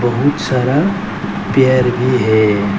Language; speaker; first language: Hindi; non-native, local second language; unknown